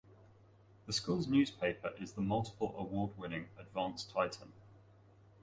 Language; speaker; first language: English; native; English